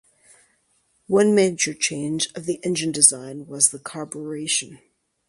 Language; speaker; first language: English; native; English